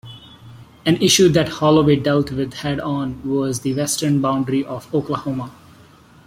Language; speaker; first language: English; non-native, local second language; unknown